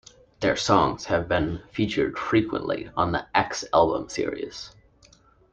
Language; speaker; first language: English; native; English